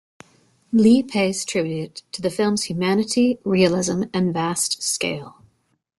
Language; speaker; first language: English; native; English